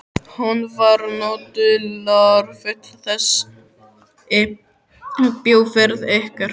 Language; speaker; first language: Icelandic; native; Icelandic